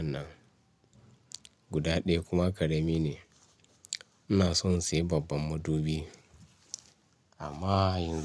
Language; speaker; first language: Hausa; non-native, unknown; Yoruba